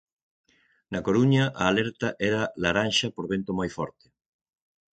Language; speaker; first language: Galician; native; Galician